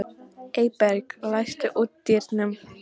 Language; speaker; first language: Icelandic; non-native, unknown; Polish